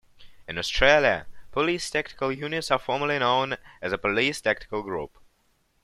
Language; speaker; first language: English; non-native, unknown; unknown